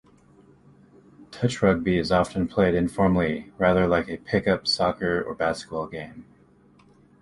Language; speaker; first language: English; native; English